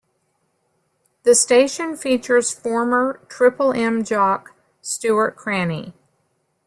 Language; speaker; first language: English; native; English